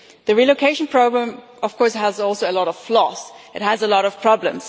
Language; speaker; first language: English; non-native, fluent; German